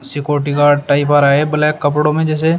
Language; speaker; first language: Hindi; native; Hindi